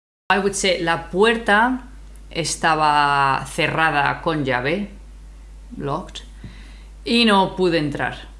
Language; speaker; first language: Spanish; native; Spanish